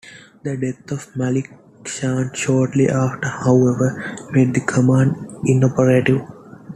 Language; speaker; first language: English; non-native, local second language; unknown